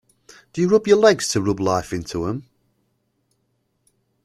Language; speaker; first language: English; native; English